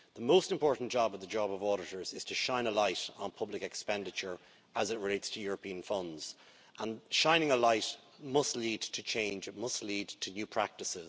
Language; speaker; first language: English; native; English